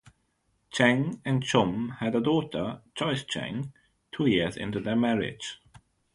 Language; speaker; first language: English; non-native, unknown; German